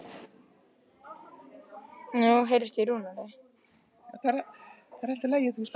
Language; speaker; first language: Icelandic; native; Icelandic